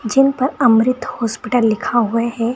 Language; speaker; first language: Hindi; native; Hindi